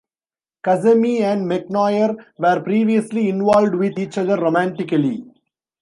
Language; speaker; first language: English; non-native, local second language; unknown